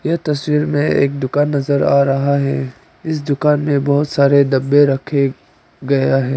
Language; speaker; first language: Hindi; non-native, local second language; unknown